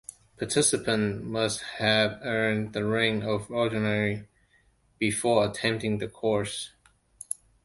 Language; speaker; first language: English; non-native, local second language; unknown